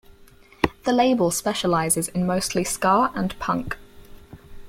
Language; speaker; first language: English; native; English